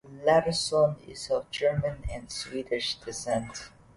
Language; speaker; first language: English; non-native, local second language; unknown